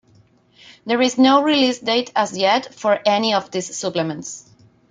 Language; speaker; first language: English; non-native, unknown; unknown